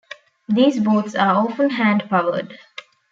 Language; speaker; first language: English; non-native, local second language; Tamil